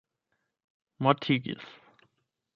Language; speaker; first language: Esperanto; non-native, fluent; German